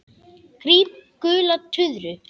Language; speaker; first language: Icelandic; native; Icelandic